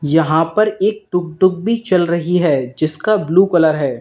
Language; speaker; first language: Hindi; native; Hindi